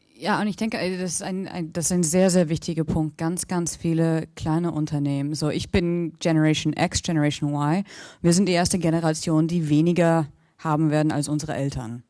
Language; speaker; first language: German; non-native, fluent; English